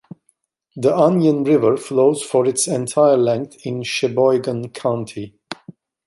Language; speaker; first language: English; non-native, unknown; Turkish